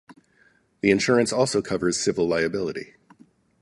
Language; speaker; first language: English; native; English